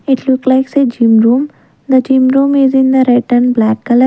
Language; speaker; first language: English; non-native, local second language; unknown